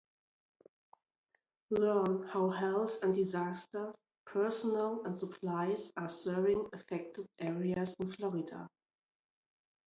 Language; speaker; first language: English; non-native, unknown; German